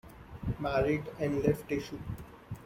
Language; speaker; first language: English; non-native, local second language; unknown